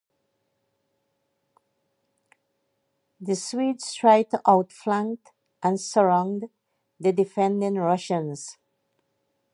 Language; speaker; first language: English; native; English